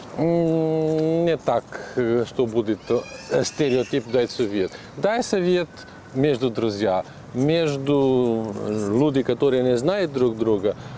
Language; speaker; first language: Russian; non-native, learner; Portuguese